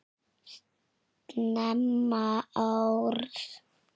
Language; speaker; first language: Icelandic; native; Icelandic